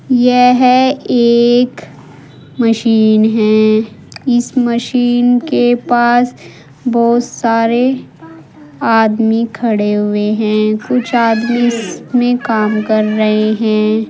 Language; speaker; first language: Hindi; native; Hindi